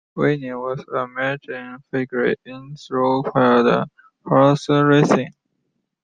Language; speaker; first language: English; non-native, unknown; Chinese